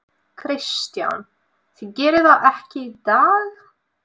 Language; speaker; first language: Icelandic; non-native, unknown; Russian